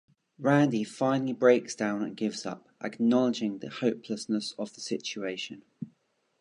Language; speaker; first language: English; native; English